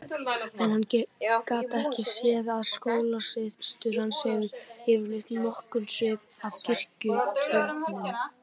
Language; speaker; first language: Icelandic; native; Icelandic